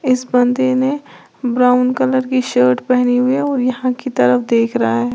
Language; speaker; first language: Hindi; native; Hindi